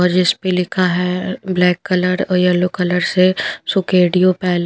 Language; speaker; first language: Hindi; non-native, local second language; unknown